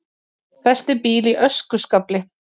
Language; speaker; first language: Icelandic; native; Icelandic